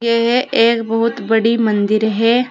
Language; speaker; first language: Hindi; native; Hindi